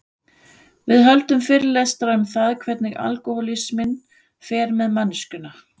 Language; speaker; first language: Icelandic; non-native, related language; Danish